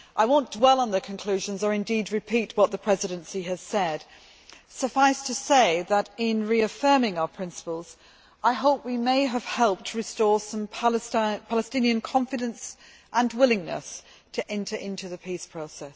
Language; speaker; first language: English; native; English